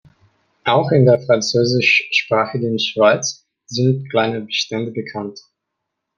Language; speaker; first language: German; non-native, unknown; Russian